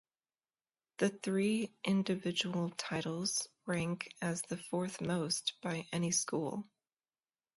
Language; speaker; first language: English; native; English